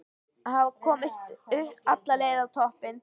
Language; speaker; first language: Icelandic; native; Icelandic